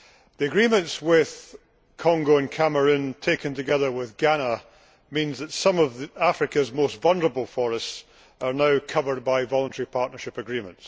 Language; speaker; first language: English; native; English